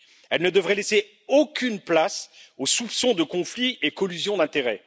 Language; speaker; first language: French; native; French